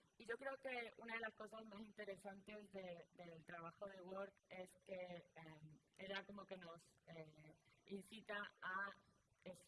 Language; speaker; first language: Spanish; native; Spanish